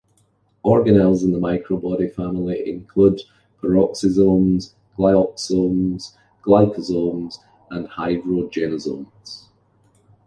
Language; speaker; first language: English; native; English